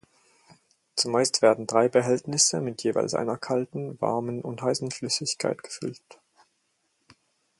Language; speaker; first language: German; native; German